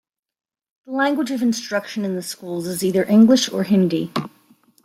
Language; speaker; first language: English; native; English